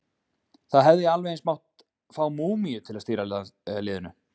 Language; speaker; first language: Icelandic; native; Icelandic